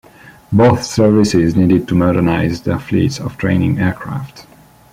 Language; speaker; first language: English; non-native, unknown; French